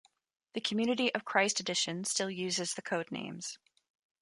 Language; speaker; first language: English; native; English